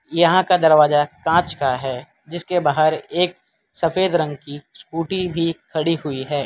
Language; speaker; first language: Hindi; non-native, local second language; Gujarati